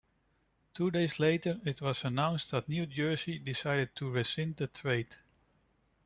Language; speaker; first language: English; non-native, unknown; Dutch